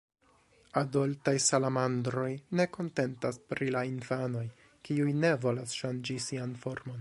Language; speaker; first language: Esperanto; non-native, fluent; English